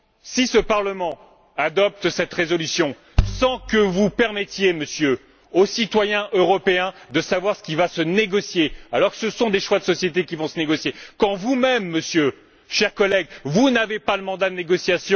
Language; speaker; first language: French; native; French